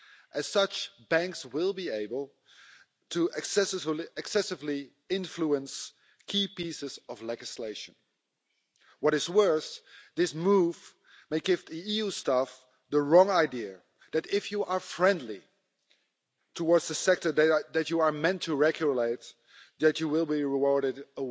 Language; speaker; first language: English; non-native, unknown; Dutch